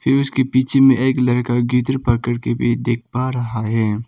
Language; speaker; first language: Hindi; non-native, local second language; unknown